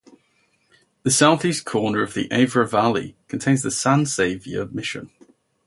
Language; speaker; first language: English; native; English